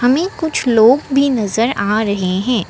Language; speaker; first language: Hindi; non-native, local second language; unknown